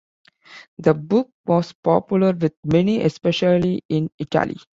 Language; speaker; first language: English; non-native, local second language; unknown